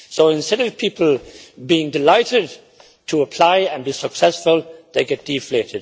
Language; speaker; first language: English; native; English